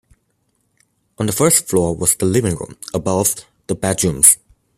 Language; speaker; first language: English; non-native, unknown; Chinese